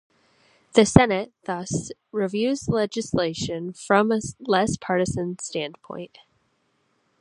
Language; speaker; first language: English; native; English